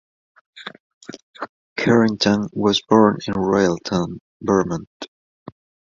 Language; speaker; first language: English; non-native, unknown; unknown